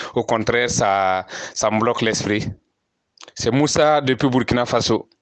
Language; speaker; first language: French; non-native, local second language; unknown